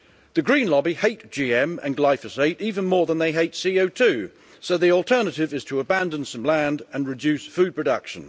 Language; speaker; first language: English; native; English